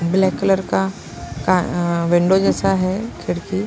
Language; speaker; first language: Hindi; non-native, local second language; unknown